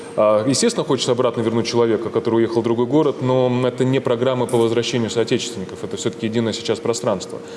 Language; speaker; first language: Russian; native; Russian